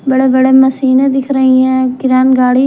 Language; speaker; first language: Hindi; non-native, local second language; Punjabi